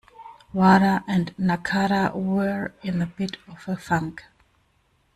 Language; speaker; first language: English; non-native, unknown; German